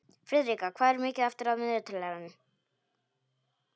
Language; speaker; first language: Icelandic; non-native, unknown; Polish